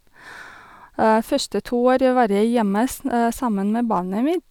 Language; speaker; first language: Norwegian; non-native, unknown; Russian